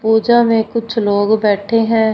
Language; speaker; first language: Hindi; non-native, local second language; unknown